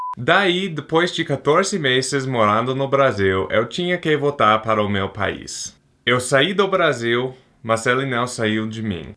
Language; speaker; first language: Portuguese; non-native, fluent; English